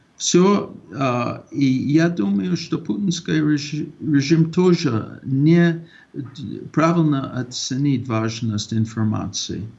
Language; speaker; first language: Russian; non-native, fluent; English